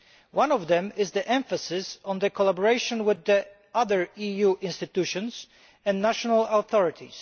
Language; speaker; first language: English; non-native, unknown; Polish